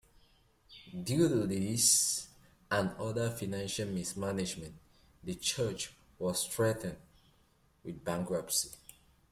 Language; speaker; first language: English; native; English